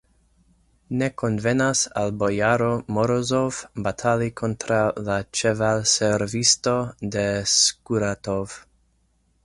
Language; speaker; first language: Esperanto; non-native, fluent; English